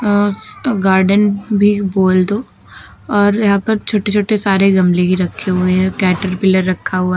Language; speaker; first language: Hindi; native; Hindi